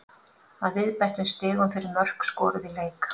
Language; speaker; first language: Icelandic; native; Icelandic